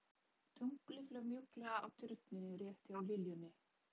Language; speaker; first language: Icelandic; non-native, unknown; Polish